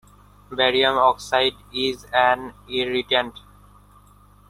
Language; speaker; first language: English; non-native, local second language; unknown